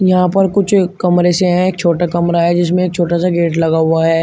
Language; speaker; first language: Hindi; native; Hindi